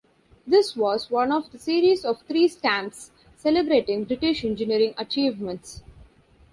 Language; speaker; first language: English; non-native, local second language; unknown